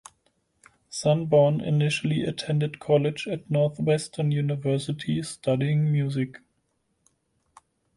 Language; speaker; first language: English; non-native, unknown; German